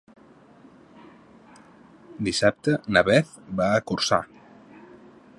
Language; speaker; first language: Catalan; native; Catalan